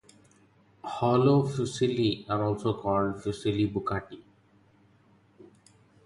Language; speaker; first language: English; non-native, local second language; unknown